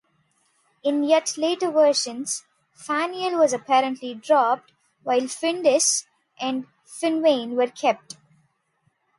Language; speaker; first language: English; non-native, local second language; Telugu